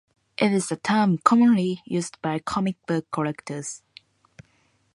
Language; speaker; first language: English; non-native, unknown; Japanese